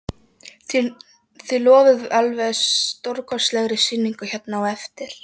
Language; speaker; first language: Icelandic; non-native, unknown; Polish